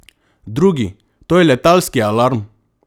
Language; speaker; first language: Slovenian; non-native, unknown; Macedonian